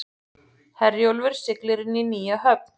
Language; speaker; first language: Icelandic; native; Icelandic